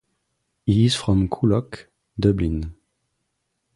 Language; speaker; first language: English; non-native, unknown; French